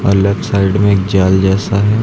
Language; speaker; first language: Hindi; native; Hindi